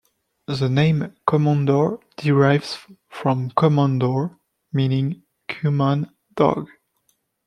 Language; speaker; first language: English; non-native, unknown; French